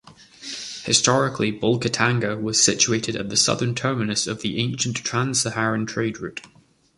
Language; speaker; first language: English; native; English